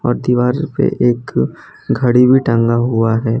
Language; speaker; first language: Hindi; non-native, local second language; Gujarati